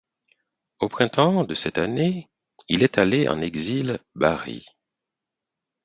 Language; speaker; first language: French; non-native, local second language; Haitian Creole